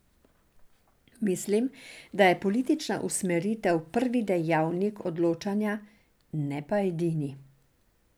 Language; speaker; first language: Slovenian; non-native, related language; Serbian